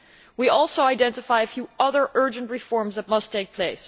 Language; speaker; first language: English; non-native, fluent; Dutch